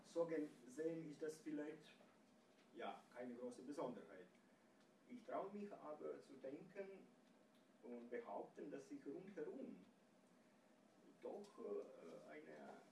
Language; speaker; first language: German; non-native, fluent; Croatian